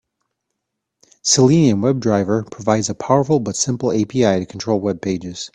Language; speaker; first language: English; native; English